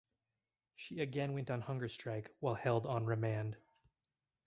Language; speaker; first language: English; native; English